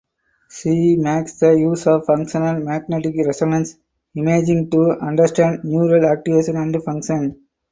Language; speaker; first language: English; non-native, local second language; Tamil